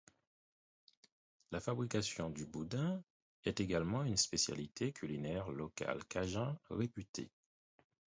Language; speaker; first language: French; non-native, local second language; Haitian Creole